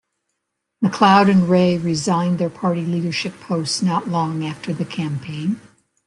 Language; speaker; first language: English; native; English